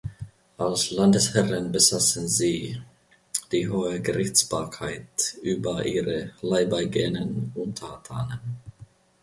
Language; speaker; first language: German; non-native, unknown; Finnish